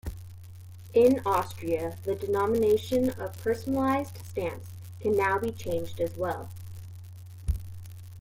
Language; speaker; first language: English; native; English